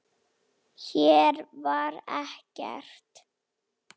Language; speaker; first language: Icelandic; non-native, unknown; Slovak